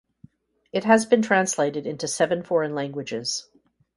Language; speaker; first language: English; native; English